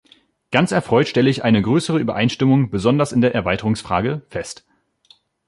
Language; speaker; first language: German; native; German